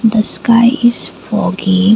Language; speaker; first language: English; non-native, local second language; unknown